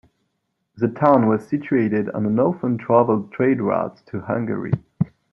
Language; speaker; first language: English; non-native, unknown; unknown